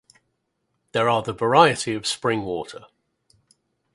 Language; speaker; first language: English; native; English